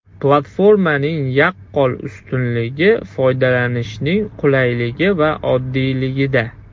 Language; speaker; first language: Uzbek; non-native, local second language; Russian